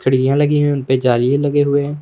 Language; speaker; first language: Hindi; native; Hindi